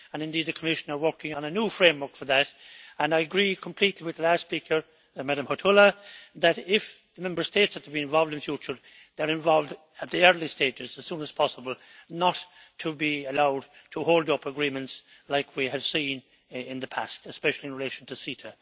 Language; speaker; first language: English; native; English